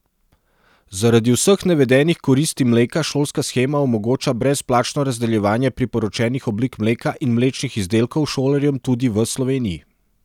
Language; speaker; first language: Slovenian; non-native, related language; Serbian